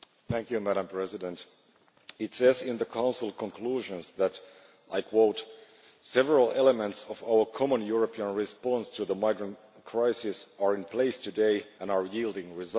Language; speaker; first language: English; non-native, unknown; Finnish